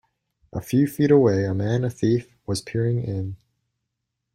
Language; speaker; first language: English; native; English